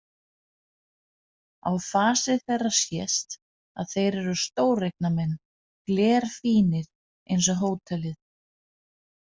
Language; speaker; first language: Icelandic; non-native, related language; Danish